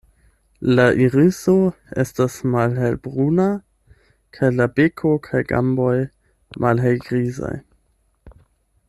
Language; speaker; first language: Esperanto; non-native, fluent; German